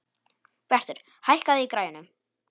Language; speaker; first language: Icelandic; non-native, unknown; Polish